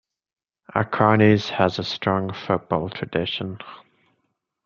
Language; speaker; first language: English; native; English